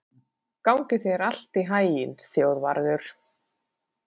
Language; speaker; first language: Icelandic; non-native, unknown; Finnish